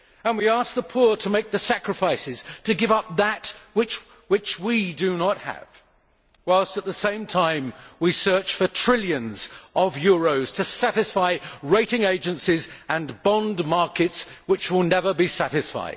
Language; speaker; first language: English; native; English